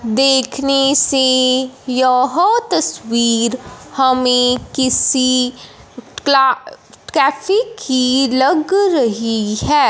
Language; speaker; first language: Hindi; non-native, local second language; Punjabi